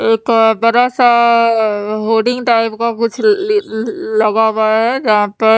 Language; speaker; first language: Hindi; native; Hindi